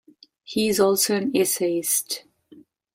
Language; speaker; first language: English; non-native, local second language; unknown